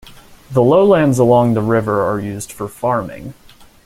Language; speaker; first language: English; native; English